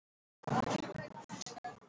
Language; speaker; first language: Icelandic; non-native, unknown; Russian